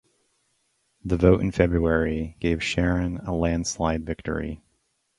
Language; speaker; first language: English; native; English